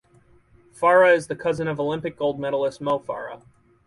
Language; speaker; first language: English; native; English